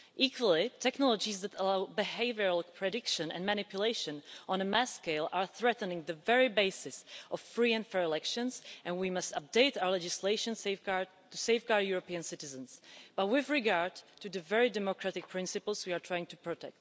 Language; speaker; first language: English; non-native, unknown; Czech